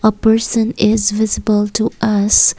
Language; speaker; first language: English; non-native, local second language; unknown